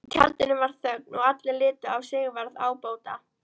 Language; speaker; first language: Icelandic; native; Icelandic